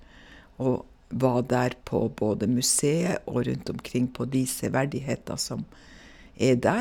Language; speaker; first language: Norwegian; native; Norwegian